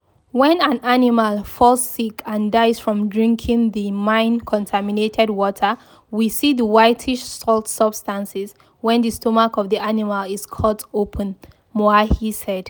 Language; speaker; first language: English; non-native, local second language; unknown